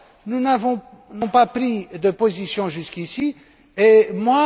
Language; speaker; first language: French; non-native, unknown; Romanian